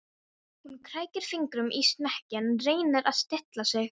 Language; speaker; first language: Icelandic; non-native, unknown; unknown